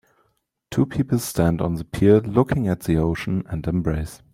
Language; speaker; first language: English; non-native, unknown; German